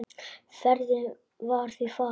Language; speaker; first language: Icelandic; native; Icelandic